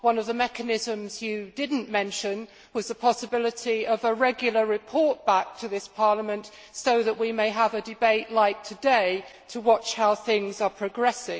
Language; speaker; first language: English; native; English